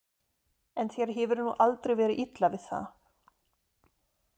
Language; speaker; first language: Icelandic; non-native, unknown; German